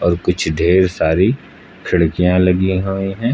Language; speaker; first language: Hindi; native; Hindi